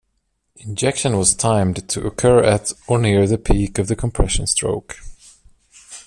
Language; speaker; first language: English; non-native, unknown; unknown